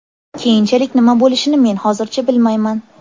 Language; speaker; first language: Uzbek; native; Uzbek